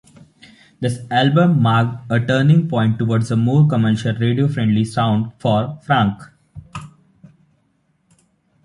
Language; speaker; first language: English; non-native, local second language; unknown